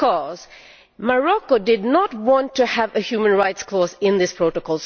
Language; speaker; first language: English; non-native, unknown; Swedish